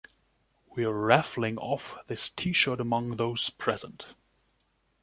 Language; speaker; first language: English; non-native, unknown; German